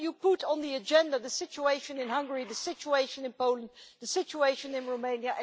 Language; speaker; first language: English; non-native, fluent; Dutch